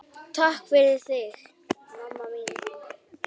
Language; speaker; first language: Icelandic; native; Icelandic